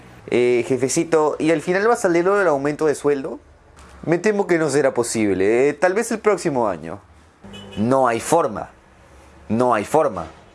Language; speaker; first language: Spanish; native; Spanish